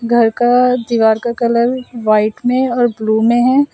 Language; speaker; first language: Hindi; non-native, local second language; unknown